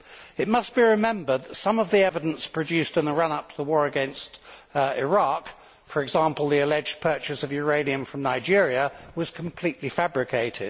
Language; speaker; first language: English; native; English